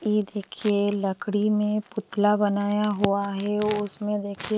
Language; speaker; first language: Hindi; non-native, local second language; Bhojpuri